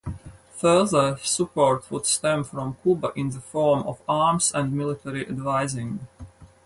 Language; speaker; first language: English; non-native, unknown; Latvian